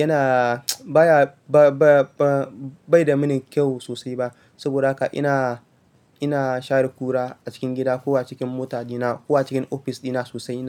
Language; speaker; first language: Hausa; non-native, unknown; Yoruba